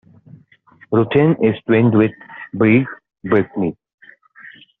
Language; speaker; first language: English; non-native, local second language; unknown